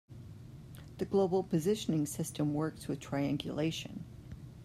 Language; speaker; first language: English; native; English